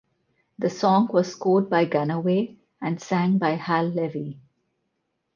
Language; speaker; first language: English; non-native, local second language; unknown